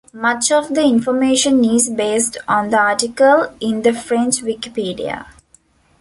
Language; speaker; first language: English; non-native, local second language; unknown